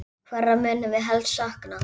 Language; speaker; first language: Icelandic; native; Icelandic